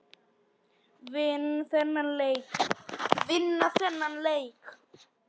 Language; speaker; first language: Icelandic; non-native, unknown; Polish